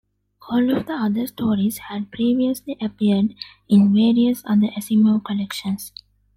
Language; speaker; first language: English; non-native, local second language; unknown